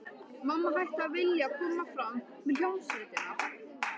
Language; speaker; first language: Icelandic; native; Icelandic